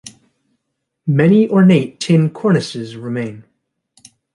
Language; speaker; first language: English; native; English